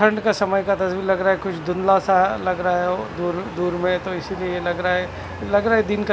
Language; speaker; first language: Hindi; non-native, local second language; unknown